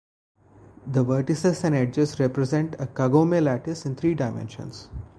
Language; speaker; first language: English; non-native, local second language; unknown